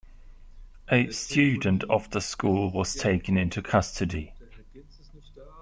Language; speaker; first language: English; non-native, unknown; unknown